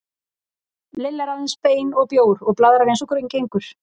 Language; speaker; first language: Icelandic; native; Icelandic